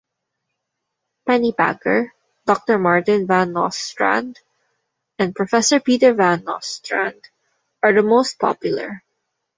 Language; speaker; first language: English; non-native, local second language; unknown